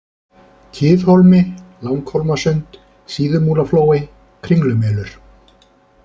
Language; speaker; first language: Icelandic; native; Icelandic